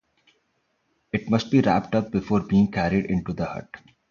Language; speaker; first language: English; non-native, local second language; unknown